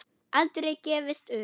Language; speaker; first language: Icelandic; non-native, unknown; German